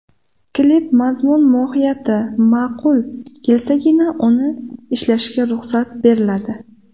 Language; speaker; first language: Uzbek; native; Uzbek